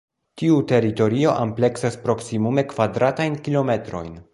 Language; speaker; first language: Esperanto; non-native, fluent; Polish